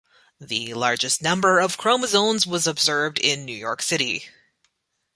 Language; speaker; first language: English; native; English